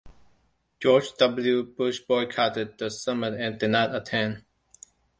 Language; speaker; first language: English; non-native, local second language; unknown